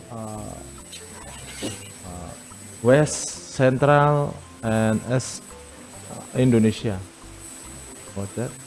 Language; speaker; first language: English; non-native, learner; Indonesian